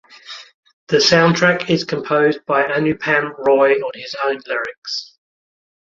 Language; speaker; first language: English; native; English